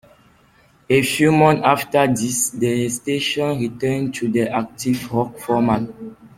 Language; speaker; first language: English; non-native, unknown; French